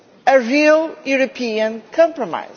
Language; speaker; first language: English; non-native, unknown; Portuguese